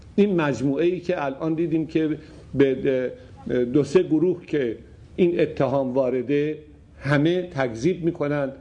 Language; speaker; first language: Persian; native; Persian